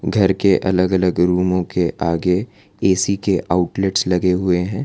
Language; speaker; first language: Hindi; non-native, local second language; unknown